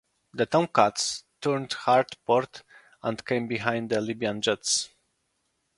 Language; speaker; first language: English; non-native, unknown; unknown